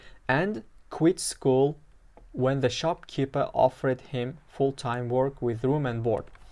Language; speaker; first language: English; non-native, fluent; Uzbek